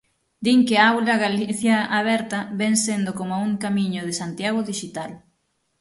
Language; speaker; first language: Galician; native; Galician